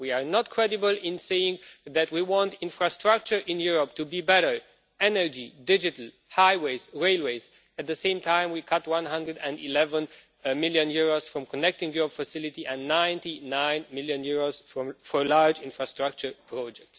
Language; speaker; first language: English; non-native, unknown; Romanian